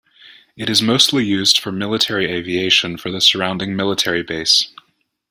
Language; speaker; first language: English; native; English